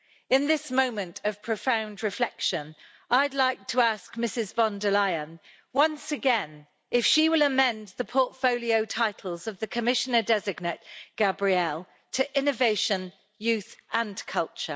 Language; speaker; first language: English; native; English